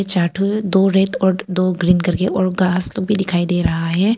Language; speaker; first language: Hindi; non-native, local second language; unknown